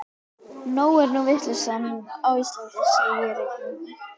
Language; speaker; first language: Icelandic; native; Icelandic